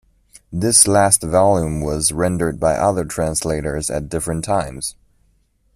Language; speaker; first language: English; non-native, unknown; Chinese